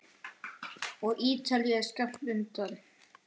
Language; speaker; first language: Icelandic; native; Icelandic